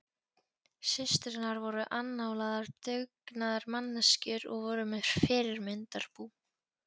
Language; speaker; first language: Icelandic; non-native, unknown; Polish